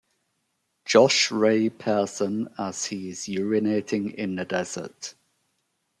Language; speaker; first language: English; native; English